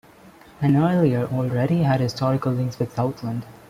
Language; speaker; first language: English; non-native, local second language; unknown